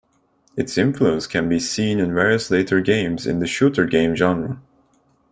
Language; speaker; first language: English; non-native, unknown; Turkish